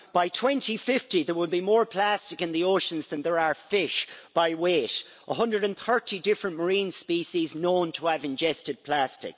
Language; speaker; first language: English; native; English